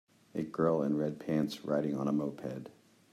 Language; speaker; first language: English; native; English